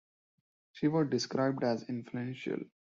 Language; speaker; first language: English; non-native, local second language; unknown